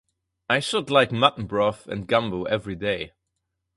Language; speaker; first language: English; non-native, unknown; German